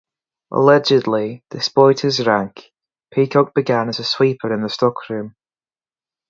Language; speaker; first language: English; native; English